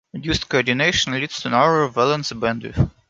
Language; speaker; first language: English; non-native, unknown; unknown